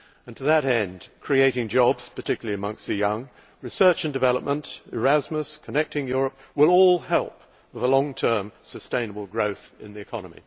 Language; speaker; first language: English; native; English